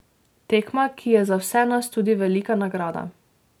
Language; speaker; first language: Slovenian; native; Slovenian